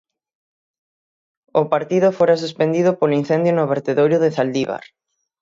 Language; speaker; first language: Galician; native; Galician